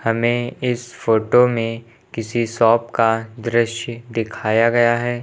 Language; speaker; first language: Hindi; native; Hindi